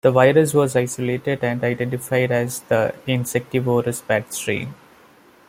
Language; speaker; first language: English; non-native, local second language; Malayalam